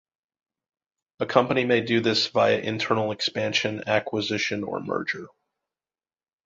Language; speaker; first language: English; native; English